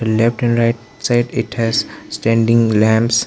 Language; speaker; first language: English; non-native, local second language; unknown